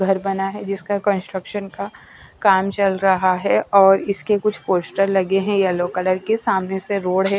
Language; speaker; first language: Hindi; non-native, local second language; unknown